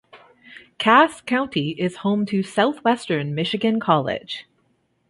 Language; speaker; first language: English; native; English